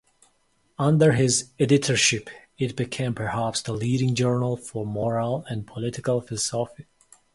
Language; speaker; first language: English; non-native, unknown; Mongolian